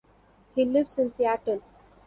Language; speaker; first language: English; non-native, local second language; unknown